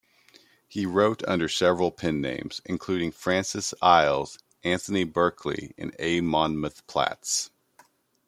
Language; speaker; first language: English; native; English